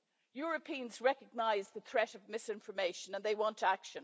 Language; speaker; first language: English; native; English